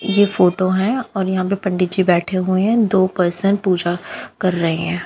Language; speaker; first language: Hindi; native; Hindi